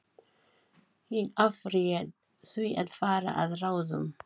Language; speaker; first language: Icelandic; non-native, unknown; Filipino